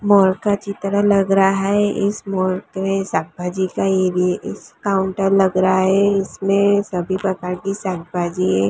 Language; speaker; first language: Hindi; non-native, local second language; Gujarati